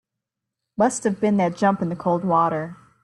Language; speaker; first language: English; native; English